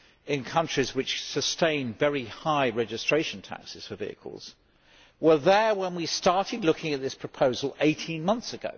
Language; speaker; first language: English; native; English